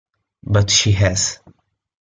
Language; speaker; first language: English; non-native, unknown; Italian